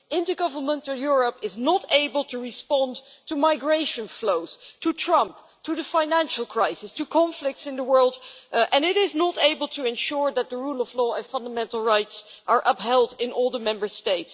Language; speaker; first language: English; non-native, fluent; Dutch